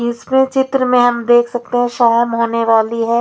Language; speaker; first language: Hindi; non-native, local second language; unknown